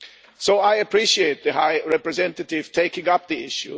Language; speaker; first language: English; non-native, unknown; German